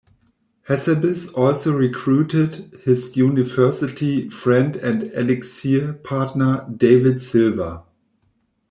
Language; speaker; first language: English; non-native, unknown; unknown